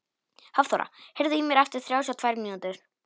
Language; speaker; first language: Icelandic; non-native, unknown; Polish